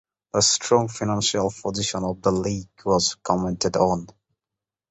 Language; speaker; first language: English; non-native, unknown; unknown